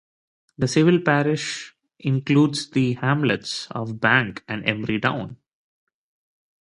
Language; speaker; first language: English; non-native, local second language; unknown